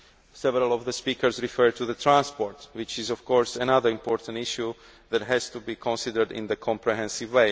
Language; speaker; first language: English; non-native, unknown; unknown